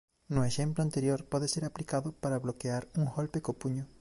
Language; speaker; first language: Galician; native; Galician